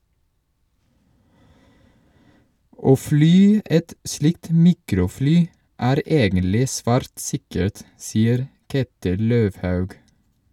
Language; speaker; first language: Norwegian; non-native, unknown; English